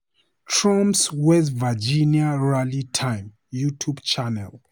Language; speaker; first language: English; non-native, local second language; Hausa